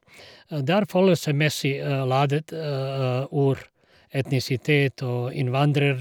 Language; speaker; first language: Norwegian; non-native, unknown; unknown